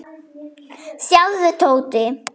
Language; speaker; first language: Icelandic; non-native, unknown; German